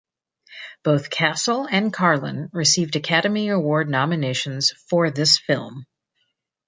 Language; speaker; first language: English; native; English